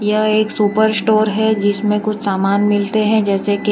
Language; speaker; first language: Hindi; non-native, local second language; Gujarati